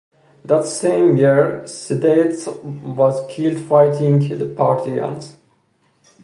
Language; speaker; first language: English; non-native, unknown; Persian